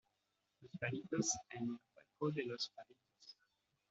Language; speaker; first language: Spanish; non-native, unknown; French